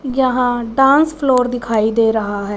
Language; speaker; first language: Hindi; non-native, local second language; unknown